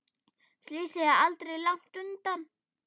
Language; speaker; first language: Icelandic; non-native, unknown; German